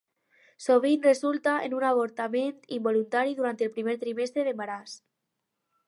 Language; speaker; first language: Catalan; non-native, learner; Spanish